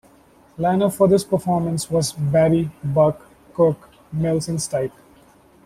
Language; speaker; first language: English; non-native, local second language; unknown